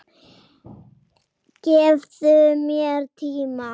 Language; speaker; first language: Icelandic; native; Icelandic